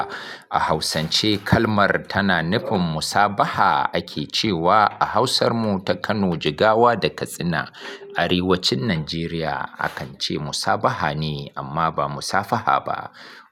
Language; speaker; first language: Hausa; native; Hausa